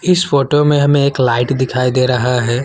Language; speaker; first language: Hindi; non-native, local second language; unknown